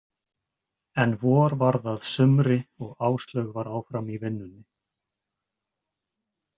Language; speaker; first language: Icelandic; native; Icelandic